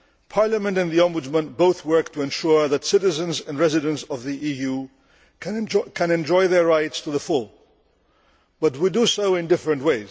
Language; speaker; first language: English; non-native, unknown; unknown